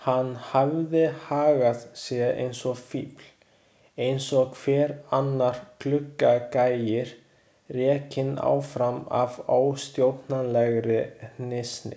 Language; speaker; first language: Icelandic; non-native, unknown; Chinese